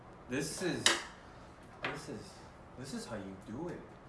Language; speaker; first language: English; early bilingual, other home language; Korean